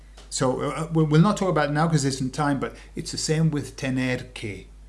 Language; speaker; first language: English; native; English